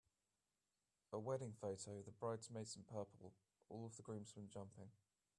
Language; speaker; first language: English; native; English